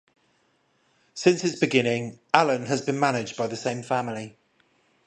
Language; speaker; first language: English; native; English